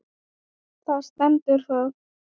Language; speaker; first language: Icelandic; non-native, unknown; Thai